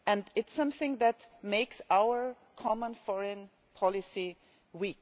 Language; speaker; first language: English; non-native, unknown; German